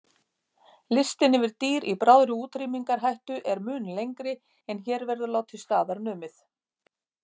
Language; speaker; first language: Icelandic; native; Icelandic